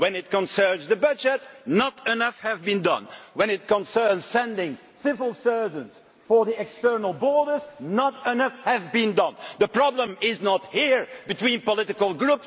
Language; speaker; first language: English; non-native, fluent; Dutch